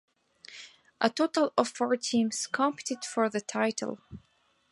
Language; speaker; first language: English; non-native, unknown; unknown